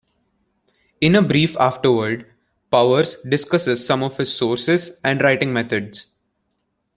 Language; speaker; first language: English; non-native, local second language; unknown